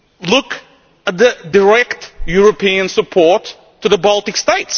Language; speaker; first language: English; non-native, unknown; Lithuanian